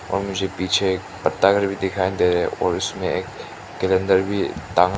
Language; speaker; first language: Hindi; non-native, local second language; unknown